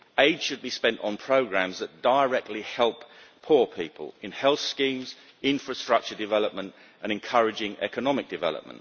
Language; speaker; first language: English; native; English